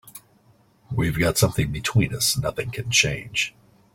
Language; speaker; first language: English; native; English